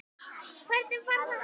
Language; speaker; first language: Icelandic; native; Icelandic